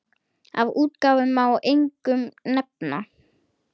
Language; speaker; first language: Icelandic; native; Icelandic